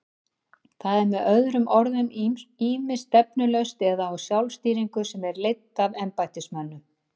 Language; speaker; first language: Icelandic; native; Icelandic